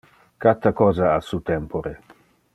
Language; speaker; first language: Interlingua; non-native, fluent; Dutch